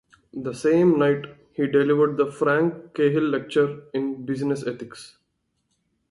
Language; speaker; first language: English; non-native, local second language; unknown